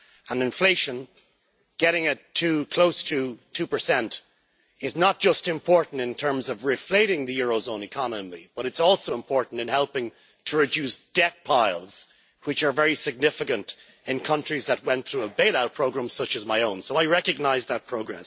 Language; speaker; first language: English; native; English